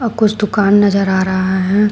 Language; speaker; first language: Hindi; native; Hindi